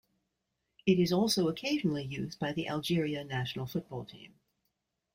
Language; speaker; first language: English; native; English